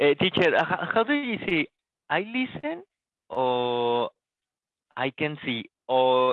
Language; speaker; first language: English; non-native, learner; Spanish